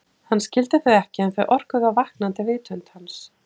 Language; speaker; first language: Icelandic; native; Icelandic